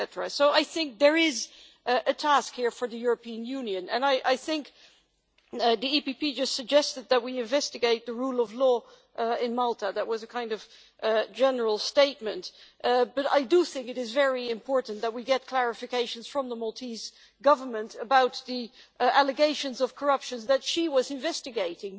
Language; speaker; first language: English; non-native, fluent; Dutch